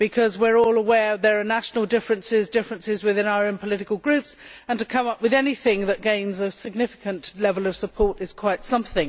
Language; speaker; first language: English; native; English